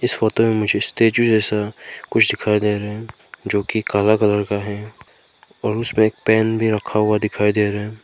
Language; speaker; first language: Hindi; non-native, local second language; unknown